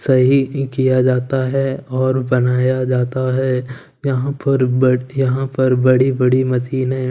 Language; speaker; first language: Hindi; non-native, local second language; Punjabi